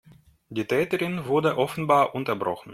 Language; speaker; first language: German; non-native, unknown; Russian